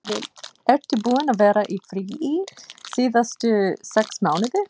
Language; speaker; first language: Icelandic; non-native, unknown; English